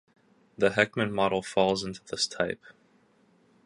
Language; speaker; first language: English; native; English